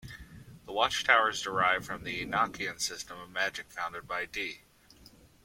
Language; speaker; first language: English; native; English